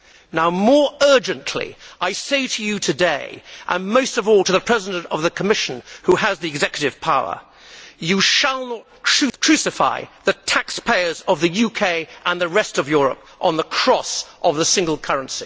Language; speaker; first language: English; native; English